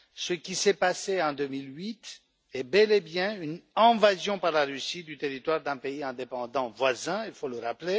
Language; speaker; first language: French; non-native, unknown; Romanian